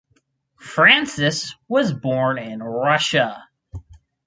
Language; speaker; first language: English; native; English